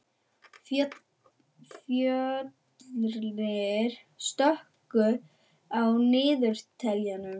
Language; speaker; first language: Icelandic; non-native, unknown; German